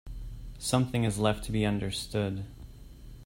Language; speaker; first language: English; native; English